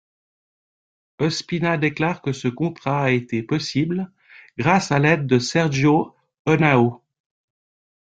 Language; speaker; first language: French; native; French